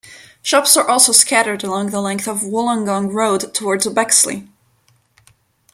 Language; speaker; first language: English; non-native, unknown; French